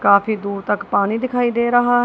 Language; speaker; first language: Hindi; non-native, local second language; Punjabi